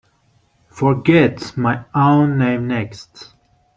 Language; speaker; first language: English; non-native, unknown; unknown